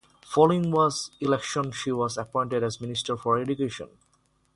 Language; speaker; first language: English; non-native, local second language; Bangla